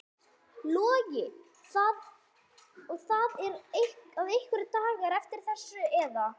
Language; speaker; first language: Icelandic; non-native, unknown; English